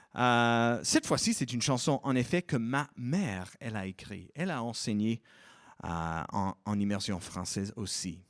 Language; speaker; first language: French; non-native, fluent; English